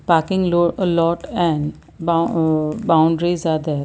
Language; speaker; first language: English; non-native, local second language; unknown